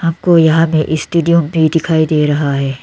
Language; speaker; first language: Hindi; non-native, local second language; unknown